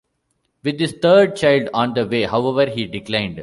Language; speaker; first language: English; non-native, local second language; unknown